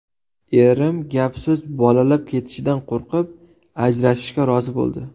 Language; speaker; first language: Uzbek; native; Uzbek